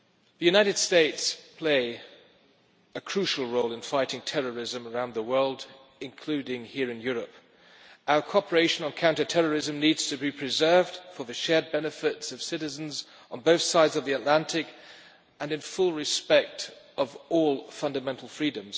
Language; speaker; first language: English; non-native, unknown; German